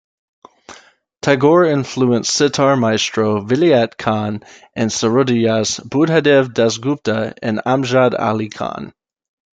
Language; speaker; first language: English; native; English